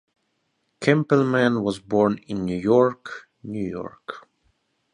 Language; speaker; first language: English; non-native, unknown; Russian